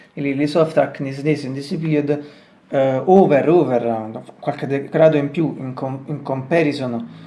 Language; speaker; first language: English; non-native, learner; Italian